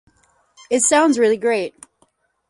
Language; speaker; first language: English; native; English